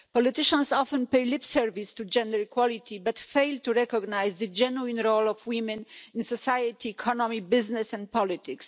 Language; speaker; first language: English; non-native, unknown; Polish